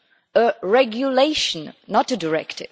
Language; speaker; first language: English; non-native, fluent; Czech